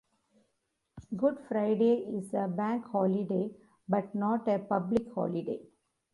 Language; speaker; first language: English; non-native, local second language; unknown